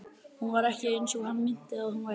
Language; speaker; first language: Icelandic; native; Icelandic